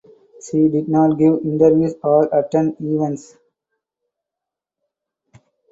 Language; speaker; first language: English; non-native, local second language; Tamil